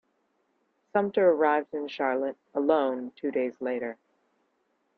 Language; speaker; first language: English; native; English